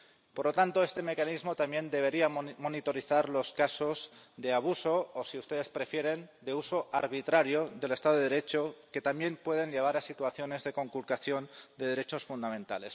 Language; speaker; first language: Spanish; non-native, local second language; Catalan